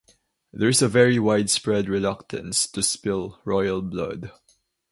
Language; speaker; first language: English; non-native, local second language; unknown